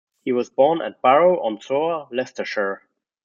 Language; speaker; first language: English; non-native, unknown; German